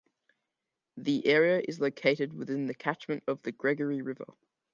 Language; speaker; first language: English; native; English